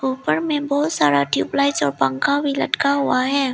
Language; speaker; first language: Hindi; early bilingual, other home language; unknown